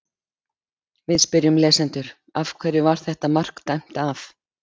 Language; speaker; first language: Icelandic; native; Icelandic